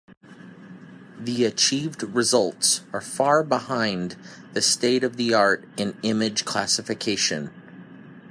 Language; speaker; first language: English; native; English